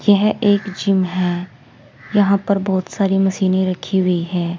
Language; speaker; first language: Hindi; native; Hindi